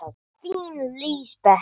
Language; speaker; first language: Icelandic; non-native, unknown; English